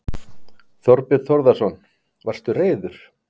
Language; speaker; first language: Icelandic; native; Icelandic